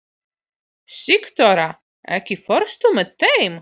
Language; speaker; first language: Icelandic; non-native, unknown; Polish